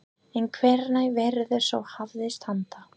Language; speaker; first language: Icelandic; non-native, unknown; English